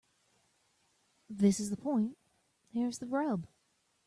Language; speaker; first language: English; native; English